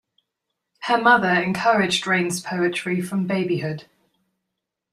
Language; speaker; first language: English; native; English